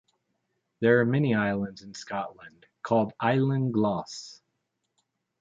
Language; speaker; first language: English; native; English